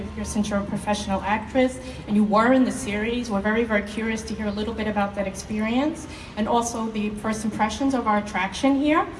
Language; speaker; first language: English; native; English